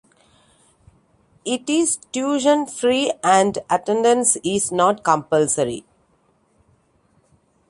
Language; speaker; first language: English; non-native, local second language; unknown